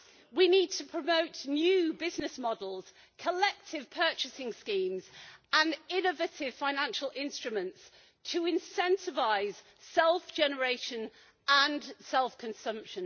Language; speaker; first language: English; native; English